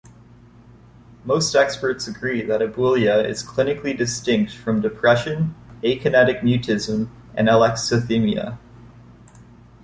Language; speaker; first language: English; native; English